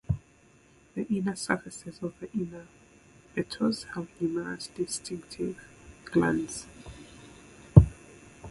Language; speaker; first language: English; native; English